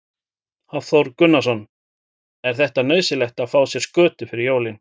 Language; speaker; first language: Icelandic; native; Icelandic